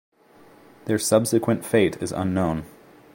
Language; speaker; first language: English; native; English